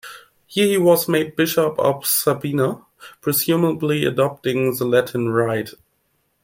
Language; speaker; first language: English; non-native, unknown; German